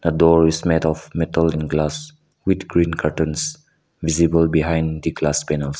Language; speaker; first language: English; non-native, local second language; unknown